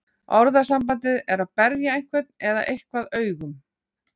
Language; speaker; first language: Icelandic; native; Icelandic